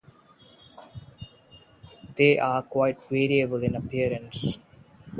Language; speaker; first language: English; non-native, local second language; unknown